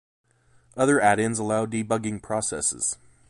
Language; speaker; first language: English; native; English